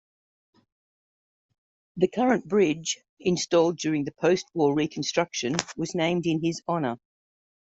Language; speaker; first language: English; native; English